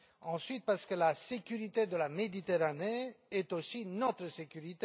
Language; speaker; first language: French; non-native, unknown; Romanian